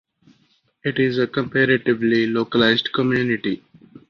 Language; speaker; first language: English; non-native, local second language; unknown